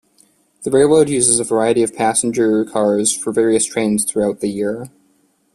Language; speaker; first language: English; native; English